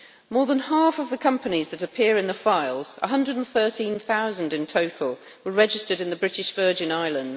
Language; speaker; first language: English; native; English